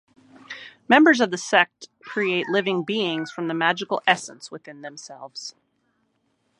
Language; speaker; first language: English; native; English